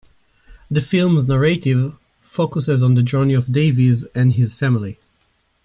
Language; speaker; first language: English; native; English